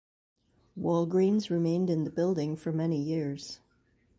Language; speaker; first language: English; native; English